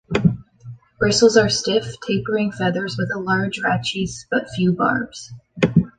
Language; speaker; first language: English; native; English